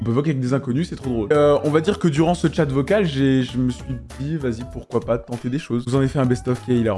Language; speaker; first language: French; native; French